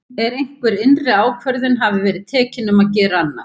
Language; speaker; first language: Icelandic; native; Icelandic